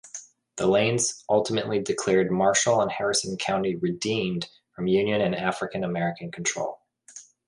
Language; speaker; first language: English; native; English